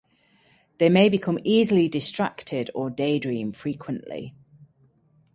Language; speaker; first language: English; native; English